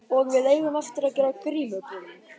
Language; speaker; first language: Icelandic; native; Icelandic